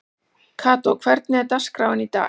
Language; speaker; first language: Icelandic; native; Icelandic